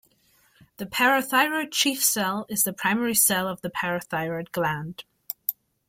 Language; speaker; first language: English; native; English